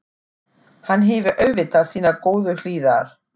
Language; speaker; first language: Icelandic; non-native, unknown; German